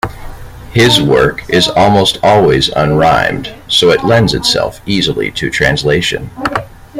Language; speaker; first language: English; native; English